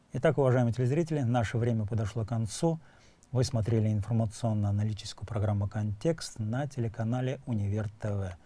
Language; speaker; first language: Russian; native; Russian